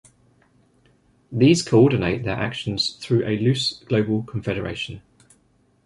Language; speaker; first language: English; native; English